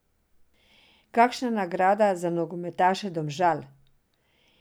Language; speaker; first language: Slovenian; non-native, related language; Serbian